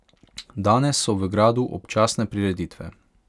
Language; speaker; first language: Slovenian; non-native, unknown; Hungarian